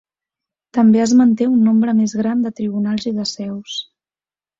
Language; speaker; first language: Catalan; native; Catalan